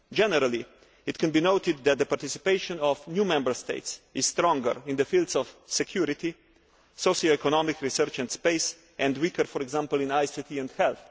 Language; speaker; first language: English; non-native, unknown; Slovenian